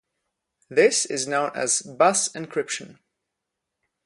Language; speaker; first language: English; non-native, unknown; Polish